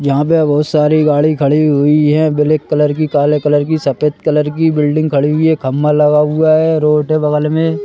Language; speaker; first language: Hindi; native; Hindi